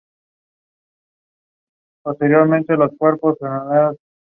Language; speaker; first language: English; non-native, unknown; Spanish